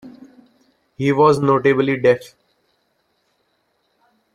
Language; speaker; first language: English; non-native, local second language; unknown